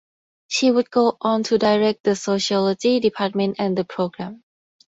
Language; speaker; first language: English; non-native, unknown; Thai